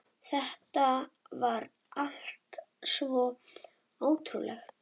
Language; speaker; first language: Icelandic; native; Icelandic